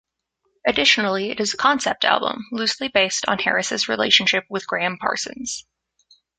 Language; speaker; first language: English; native; English